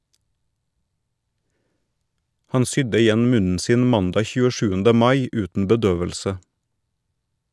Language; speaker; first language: Norwegian; native; Norwegian